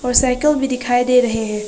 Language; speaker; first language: Hindi; non-native, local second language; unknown